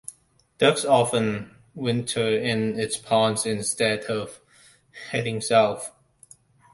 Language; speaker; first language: English; non-native, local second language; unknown